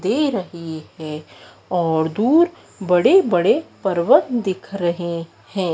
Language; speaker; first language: Hindi; native; Hindi